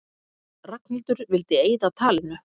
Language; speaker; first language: Icelandic; native; Icelandic